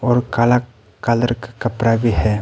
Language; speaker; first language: Hindi; early bilingual, other home language; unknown